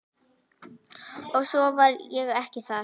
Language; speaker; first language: Icelandic; native; Icelandic